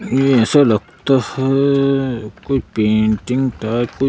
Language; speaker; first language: Hindi; native; Hindi